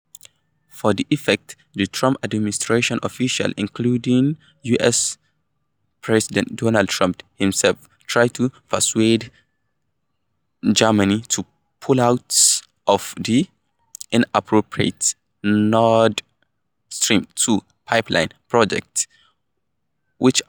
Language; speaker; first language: English; non-native, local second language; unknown